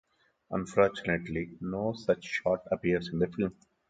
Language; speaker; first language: English; non-native, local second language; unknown